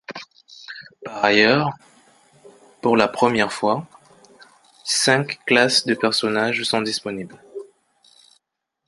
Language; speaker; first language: French; non-native, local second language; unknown